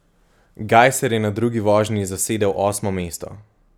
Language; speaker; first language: Slovenian; native; Slovenian